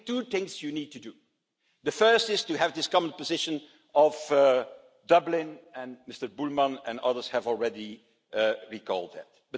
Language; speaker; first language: English; non-native, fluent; Dutch